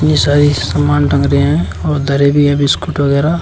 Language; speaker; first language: Hindi; native; Hindi